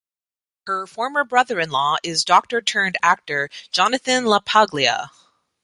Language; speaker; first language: English; native; English